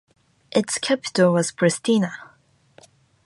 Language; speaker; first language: English; non-native, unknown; Japanese